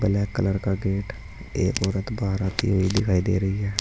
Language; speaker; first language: Hindi; native; Hindi